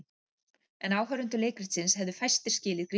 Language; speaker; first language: Icelandic; native; Icelandic